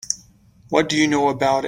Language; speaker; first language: English; native; English